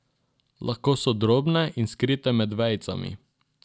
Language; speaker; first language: Slovenian; non-native, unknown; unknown